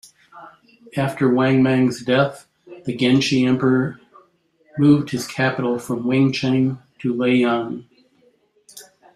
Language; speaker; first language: English; native; English